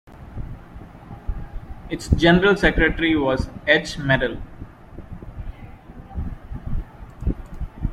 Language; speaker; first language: English; non-native, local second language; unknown